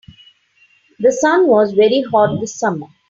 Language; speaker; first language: English; non-native, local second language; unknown